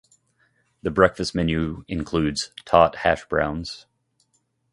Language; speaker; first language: English; native; English